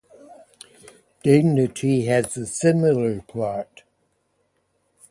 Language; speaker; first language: English; native; English